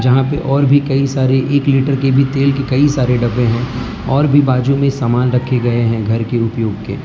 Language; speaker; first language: Hindi; non-native, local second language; Gujarati